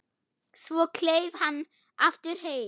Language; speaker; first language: Icelandic; non-native, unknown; German